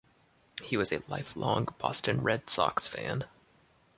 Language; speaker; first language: English; native; English